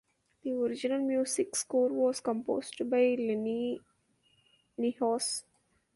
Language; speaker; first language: English; non-native, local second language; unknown